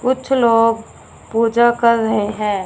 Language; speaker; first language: Hindi; non-native, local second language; Punjabi